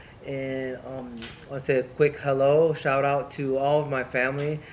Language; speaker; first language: English; early bilingual, other home language; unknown